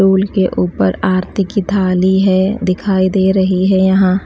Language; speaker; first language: Hindi; native; Hindi